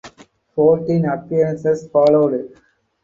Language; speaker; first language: English; non-native, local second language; Tamil